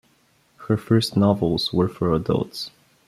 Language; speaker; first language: English; non-native, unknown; Bulgarian